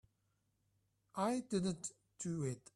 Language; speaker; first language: English; non-native, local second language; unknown